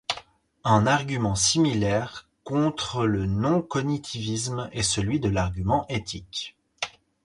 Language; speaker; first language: French; native; French